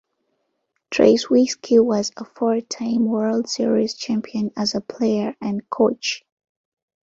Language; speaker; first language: English; non-native, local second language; Ganda